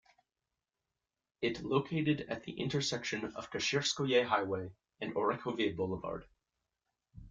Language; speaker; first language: English; native; English